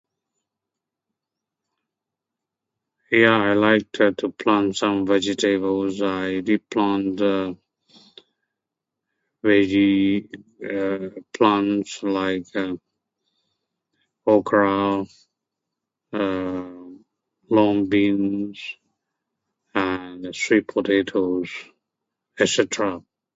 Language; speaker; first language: English; non-native, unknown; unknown